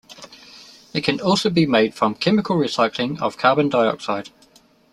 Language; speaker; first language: English; native; English